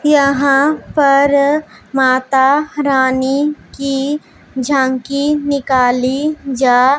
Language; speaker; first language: Hindi; non-native, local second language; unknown